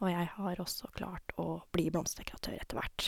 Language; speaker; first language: Norwegian; native; Norwegian